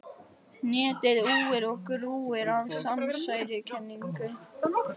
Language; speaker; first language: Icelandic; native; Icelandic